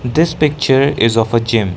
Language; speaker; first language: English; non-native, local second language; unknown